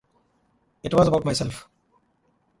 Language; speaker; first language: English; non-native, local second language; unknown